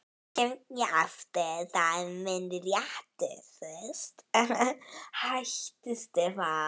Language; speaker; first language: Icelandic; native; Icelandic